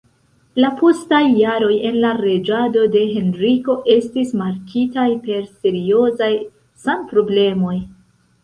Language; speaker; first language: Esperanto; non-native, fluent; Central Kurdish